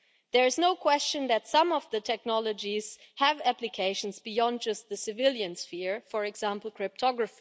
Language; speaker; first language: English; non-native, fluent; German